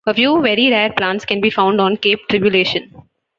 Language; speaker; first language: English; non-native, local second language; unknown